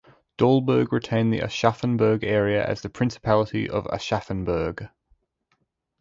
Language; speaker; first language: English; native; English